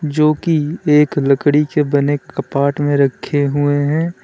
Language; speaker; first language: Hindi; native; Hindi